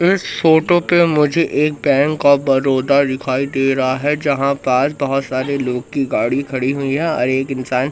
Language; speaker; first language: Hindi; native; Hindi